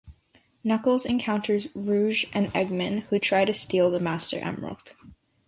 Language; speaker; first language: English; native; English